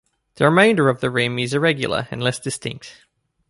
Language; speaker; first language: English; native; English